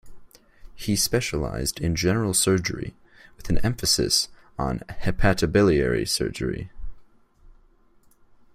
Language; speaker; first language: English; native; English